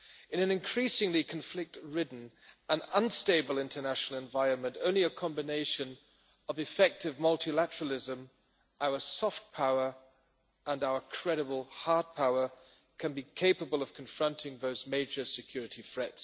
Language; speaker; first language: English; non-native, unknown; German